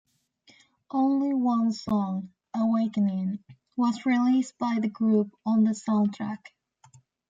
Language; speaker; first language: English; native; English